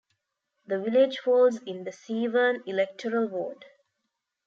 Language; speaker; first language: English; non-native, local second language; Tamil